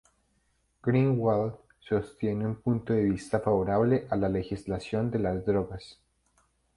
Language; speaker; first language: Spanish; native; Spanish